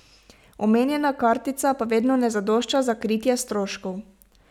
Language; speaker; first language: Slovenian; native; Slovenian